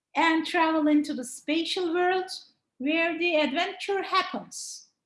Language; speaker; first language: English; non-native, fluent; Turkish